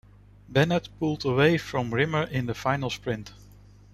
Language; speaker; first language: English; non-native, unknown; Dutch